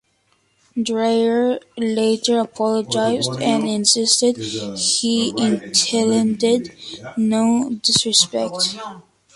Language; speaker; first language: English; native; English